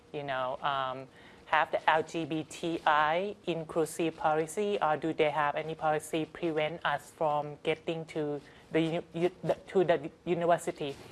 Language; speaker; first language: English; non-native, fluent; Thai